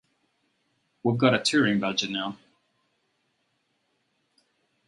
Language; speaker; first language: English; native; English